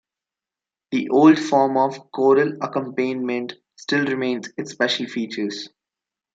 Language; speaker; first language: English; non-native, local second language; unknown